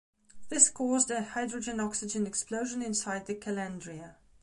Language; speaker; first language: English; non-native, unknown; Belarusian